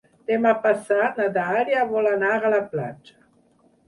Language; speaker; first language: Catalan; non-native, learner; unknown